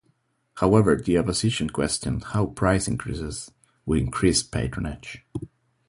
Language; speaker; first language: English; non-native, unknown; Spanish